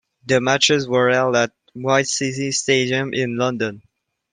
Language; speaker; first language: English; non-native, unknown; French